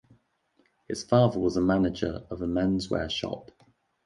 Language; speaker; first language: English; native; English